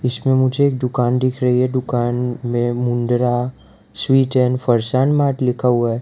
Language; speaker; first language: Hindi; non-native, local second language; Gujarati